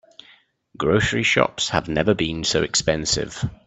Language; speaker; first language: English; native; English